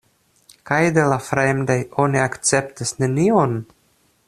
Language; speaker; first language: Esperanto; non-native, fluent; Russian